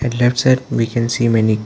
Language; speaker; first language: English; non-native, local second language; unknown